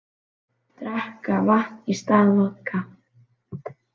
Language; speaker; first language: Icelandic; native; Icelandic